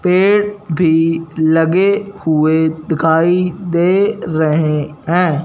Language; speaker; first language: Hindi; non-native, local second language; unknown